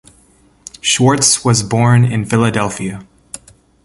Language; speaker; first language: English; native; English